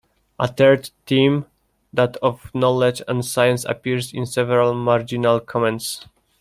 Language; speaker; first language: English; non-native, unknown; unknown